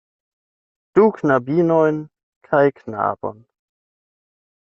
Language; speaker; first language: Esperanto; non-native, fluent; German